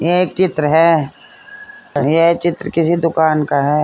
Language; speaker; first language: Hindi; native; Hindi